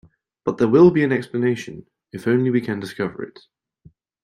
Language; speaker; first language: English; native; English